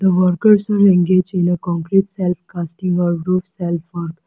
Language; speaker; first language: English; non-native, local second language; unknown